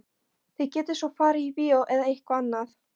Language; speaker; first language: Icelandic; non-native, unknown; Polish